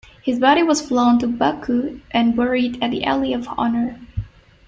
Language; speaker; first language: English; non-native, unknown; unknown